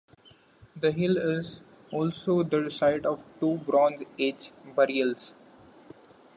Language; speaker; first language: English; non-native, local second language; Marathi